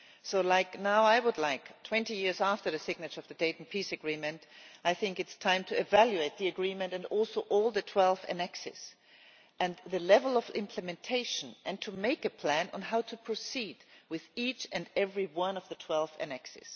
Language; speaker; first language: English; non-native, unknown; German